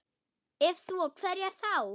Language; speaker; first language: Icelandic; non-native, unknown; German